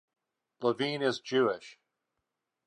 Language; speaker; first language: English; native; English